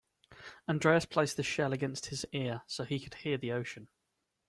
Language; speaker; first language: English; native; English